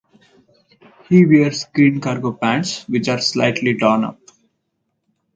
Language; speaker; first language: English; non-native, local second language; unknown